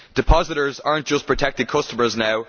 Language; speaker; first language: English; native; English